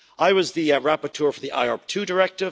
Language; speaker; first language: English; native; English